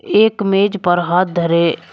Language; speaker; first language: Hindi; native; Hindi